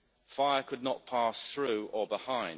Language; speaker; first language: English; native; English